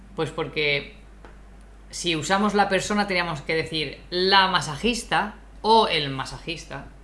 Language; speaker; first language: Spanish; native; Spanish